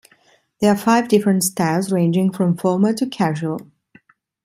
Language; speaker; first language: English; non-native, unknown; Italian